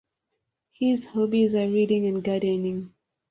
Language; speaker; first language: English; non-native, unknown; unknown